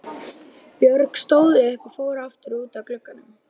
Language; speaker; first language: Icelandic; native; Icelandic